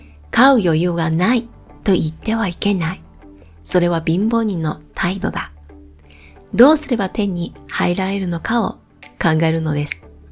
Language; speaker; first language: Japanese; non-native, fluent; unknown